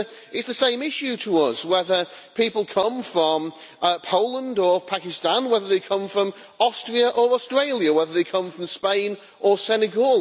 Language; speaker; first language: English; native; English